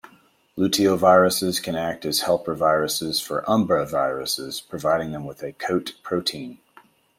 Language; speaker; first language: English; native; English